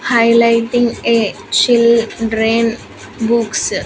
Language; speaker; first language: English; non-native, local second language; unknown